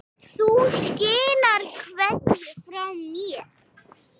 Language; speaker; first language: Icelandic; non-native, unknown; English